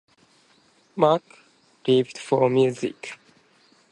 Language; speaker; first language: English; non-native, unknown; Japanese